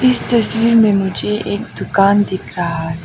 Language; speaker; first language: Hindi; non-native, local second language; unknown